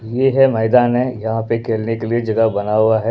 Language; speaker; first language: Hindi; non-native, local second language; Punjabi